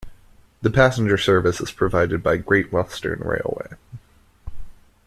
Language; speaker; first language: English; native; English